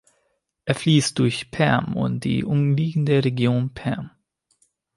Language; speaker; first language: German; non-native, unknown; Hungarian